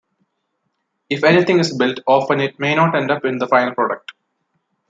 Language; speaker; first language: English; non-native, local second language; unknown